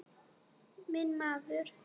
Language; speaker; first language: Icelandic; non-native, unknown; Polish